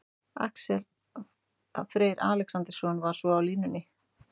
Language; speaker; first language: Icelandic; native; Icelandic